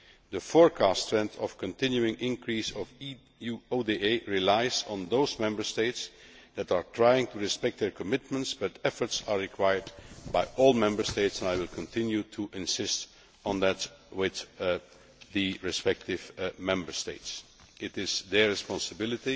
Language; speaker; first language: English; non-native, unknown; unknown